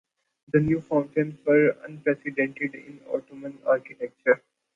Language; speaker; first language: English; non-native, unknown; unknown